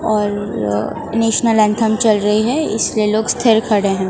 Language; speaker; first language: Hindi; non-native, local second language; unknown